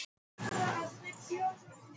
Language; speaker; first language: Icelandic; non-native, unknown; Russian